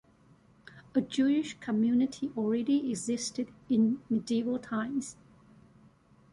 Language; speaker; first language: English; non-native, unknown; Chinese